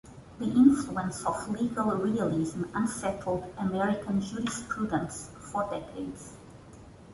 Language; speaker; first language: English; non-native, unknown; Portuguese